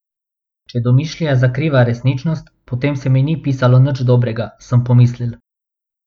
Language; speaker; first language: Slovenian; non-native, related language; Bosnian